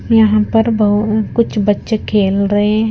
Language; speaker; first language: Hindi; non-native, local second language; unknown